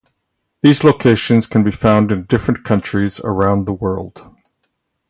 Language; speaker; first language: English; native; English